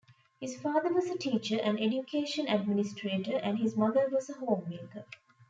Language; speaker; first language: English; non-native, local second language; Tamil